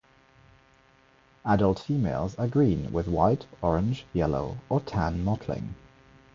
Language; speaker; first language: English; non-native, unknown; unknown